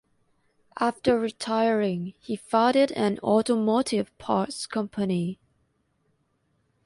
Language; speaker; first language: English; non-native, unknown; Thai